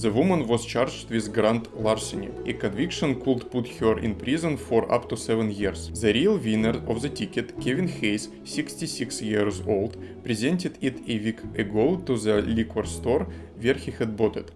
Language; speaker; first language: English; non-native, fluent; Russian